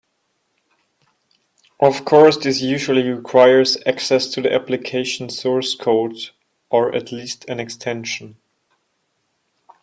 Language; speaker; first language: English; non-native, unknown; German